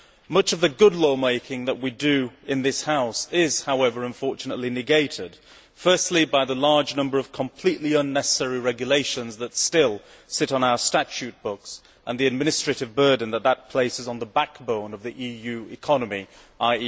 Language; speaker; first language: English; native; English